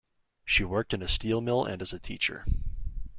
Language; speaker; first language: English; native; English